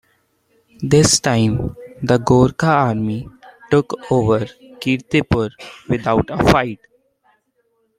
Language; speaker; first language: English; non-native, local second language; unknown